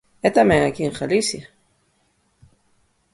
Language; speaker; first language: Galician; native; Galician